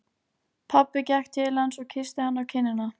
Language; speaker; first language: Icelandic; native; Icelandic